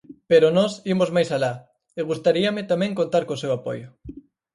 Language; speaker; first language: Galician; native; Galician